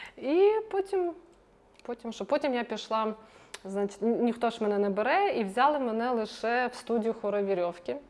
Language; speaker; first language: Ukrainian; non-native, related language; Russian